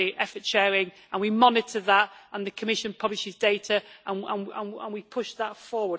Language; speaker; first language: English; native; English